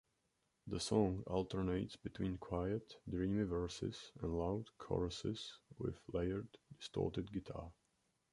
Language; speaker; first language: English; non-native, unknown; Czech